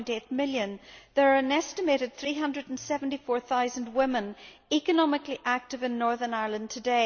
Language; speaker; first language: English; native; English